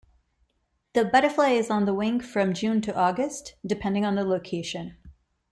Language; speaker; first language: English; non-native, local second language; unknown